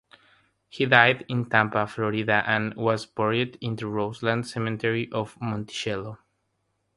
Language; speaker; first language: English; non-native, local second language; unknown